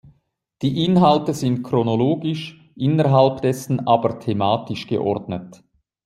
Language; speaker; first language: German; native; German